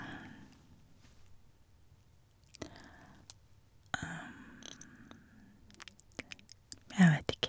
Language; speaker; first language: Norwegian; non-native, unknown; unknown